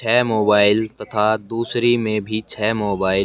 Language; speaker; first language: Hindi; native; Hindi